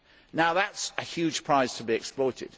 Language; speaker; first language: English; native; English